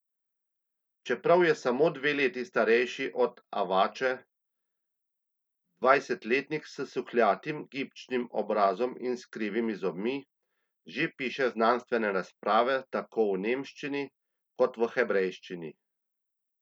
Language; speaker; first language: Slovenian; native; Slovenian